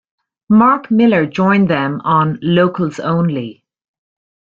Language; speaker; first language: English; native; English